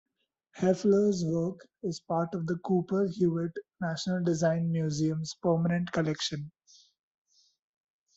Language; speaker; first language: English; non-native, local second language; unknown